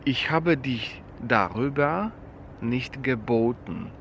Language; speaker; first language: German; non-native, fluent; Polish